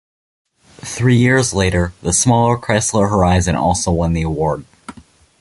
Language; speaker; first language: English; native; English